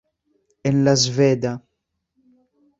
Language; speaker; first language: Esperanto; non-native, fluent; Spanish